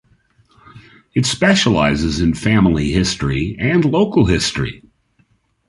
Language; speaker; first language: English; native; English